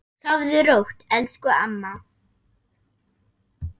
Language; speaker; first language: Icelandic; non-native, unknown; German